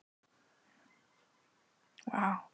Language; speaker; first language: Icelandic; non-native, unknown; Thai